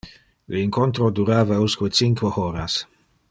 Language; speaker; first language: Interlingua; non-native, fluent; Dutch